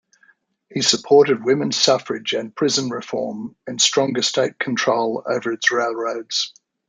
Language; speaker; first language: English; native; English